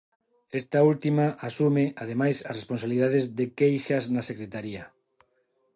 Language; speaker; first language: Galician; non-native, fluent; Spanish